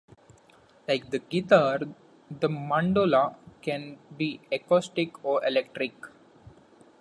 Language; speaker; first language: English; non-native, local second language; Marathi